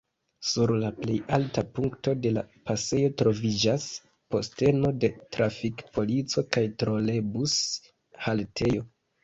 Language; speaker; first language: Esperanto; non-native, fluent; Kinyarwanda